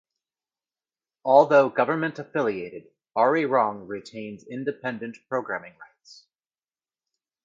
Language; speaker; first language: English; native; English